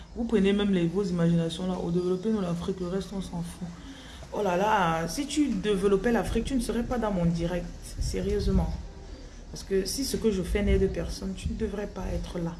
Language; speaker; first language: French; non-native, local second language; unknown